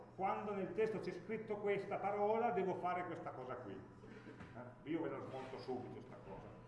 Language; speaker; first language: Italian; native; Italian